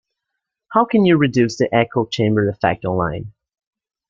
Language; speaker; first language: English; native; English